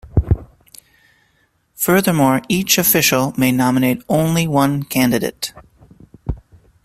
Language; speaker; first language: English; native; English